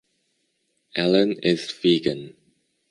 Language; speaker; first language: English; native; English